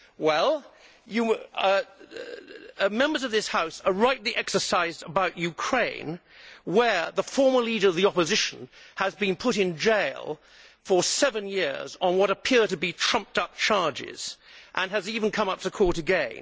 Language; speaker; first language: English; native; English